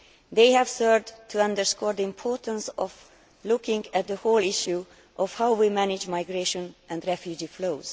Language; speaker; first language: English; non-native, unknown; Hungarian